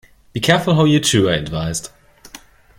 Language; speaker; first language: English; non-native, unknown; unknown